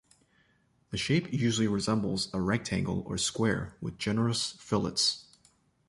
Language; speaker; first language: English; native; English